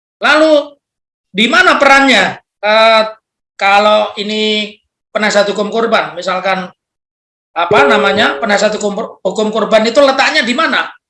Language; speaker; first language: Indonesian; non-native, local second language; Javanese